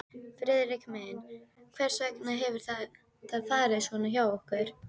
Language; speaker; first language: Icelandic; native; Icelandic